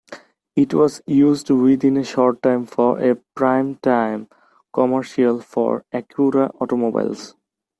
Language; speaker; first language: English; non-native, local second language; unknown